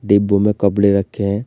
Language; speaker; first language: Hindi; native; Hindi